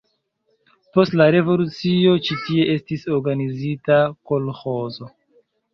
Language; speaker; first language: Esperanto; non-native, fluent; Chinese